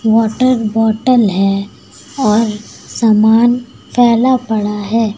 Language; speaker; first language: Hindi; native; Hindi